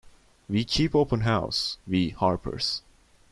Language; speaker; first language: English; non-native, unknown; Turkish